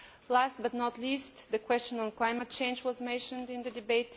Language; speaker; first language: English; non-native, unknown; Bulgarian